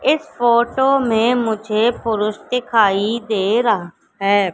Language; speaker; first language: Hindi; native; Hindi